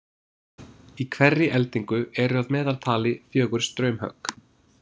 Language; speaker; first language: Icelandic; non-native, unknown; English